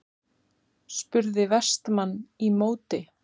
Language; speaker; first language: Icelandic; native; Icelandic